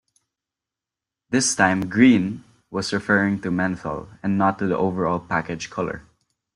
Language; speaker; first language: English; non-native, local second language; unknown